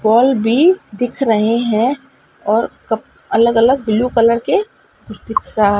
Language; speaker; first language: Hindi; native; Hindi